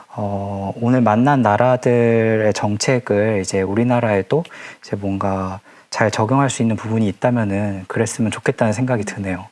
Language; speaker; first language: Korean; native; Korean